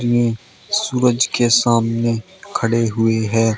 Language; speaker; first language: Hindi; native; Hindi